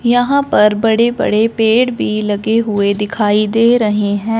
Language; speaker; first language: Hindi; non-native, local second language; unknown